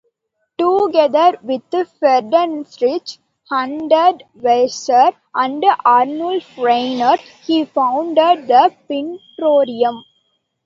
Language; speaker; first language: English; non-native, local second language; Tamil